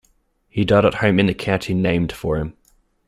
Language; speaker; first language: English; native; English